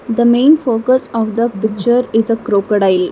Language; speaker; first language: English; non-native, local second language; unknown